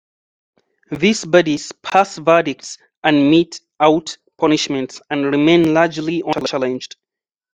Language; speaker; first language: English; non-native, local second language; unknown